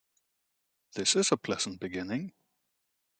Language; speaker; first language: English; native; English